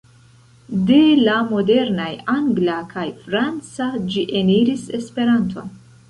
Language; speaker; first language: Esperanto; non-native, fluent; Central Kurdish